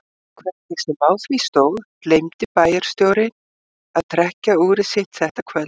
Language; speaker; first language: Icelandic; native; Icelandic